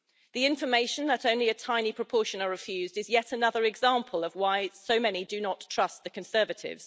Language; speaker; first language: English; native; English